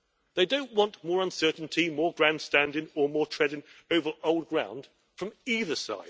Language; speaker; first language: English; native; English